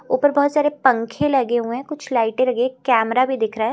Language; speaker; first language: Hindi; native; Hindi